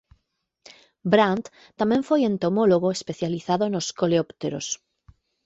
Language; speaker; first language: Galician; native; Galician